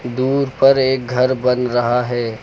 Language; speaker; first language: Hindi; native; Hindi